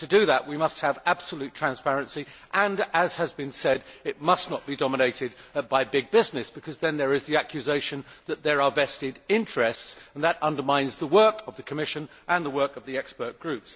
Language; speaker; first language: English; native; English